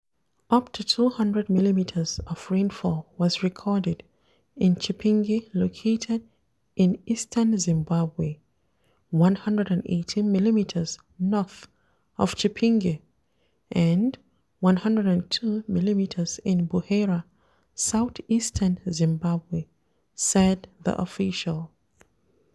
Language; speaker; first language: English; non-native, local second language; Hausa